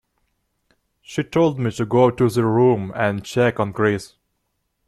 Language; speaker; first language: English; non-native, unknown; Russian